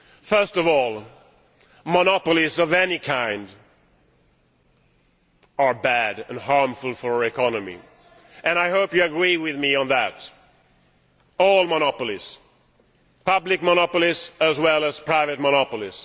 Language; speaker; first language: English; non-native, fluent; Swedish